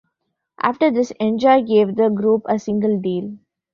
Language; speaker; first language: English; non-native, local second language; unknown